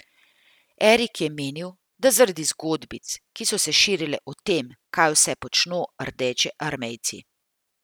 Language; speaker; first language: Slovenian; native; Slovenian